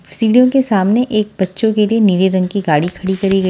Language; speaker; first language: Hindi; native; Hindi